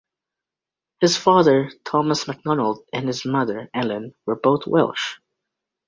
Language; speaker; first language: English; native; English